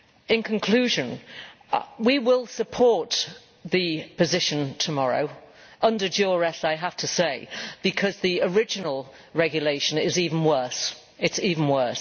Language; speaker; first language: English; native; English